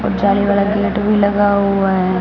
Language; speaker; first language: Hindi; non-native, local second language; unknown